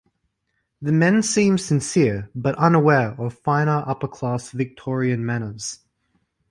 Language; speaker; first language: English; native; English